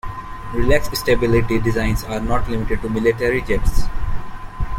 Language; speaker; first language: English; non-native, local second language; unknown